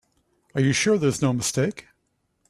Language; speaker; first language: English; native; English